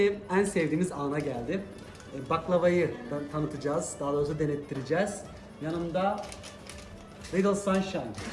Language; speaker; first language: Turkish; native; Turkish